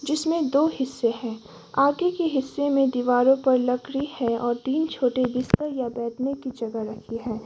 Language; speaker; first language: Hindi; non-native, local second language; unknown